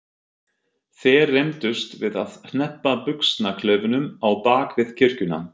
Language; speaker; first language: Icelandic; non-native, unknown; German